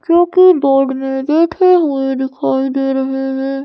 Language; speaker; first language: Hindi; native; Hindi